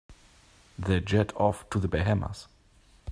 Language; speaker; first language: English; native; English